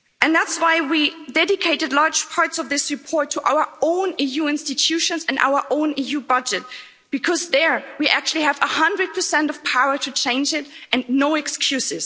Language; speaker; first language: English; non-native, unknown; German